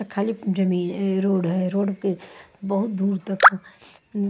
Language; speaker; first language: Hindi; non-native, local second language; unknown